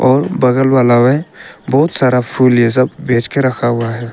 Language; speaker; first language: Hindi; early bilingual, other home language; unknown